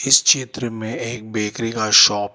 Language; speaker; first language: Hindi; non-native, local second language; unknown